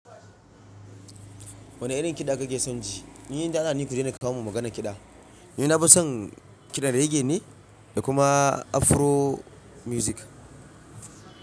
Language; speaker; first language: Hausa; non-native, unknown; Yoruba